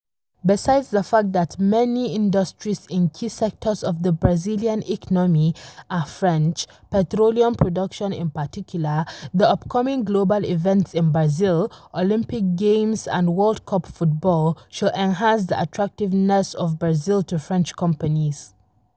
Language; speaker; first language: English; non-native, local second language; Hausa